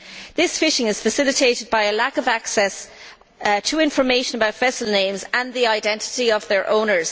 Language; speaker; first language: English; native; English